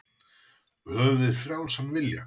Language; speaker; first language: Icelandic; native; Icelandic